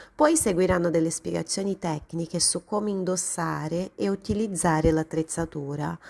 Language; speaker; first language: Italian; non-native, fluent; Portuguese